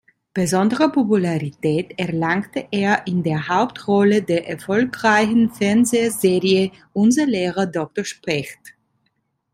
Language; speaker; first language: German; non-native, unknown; Italian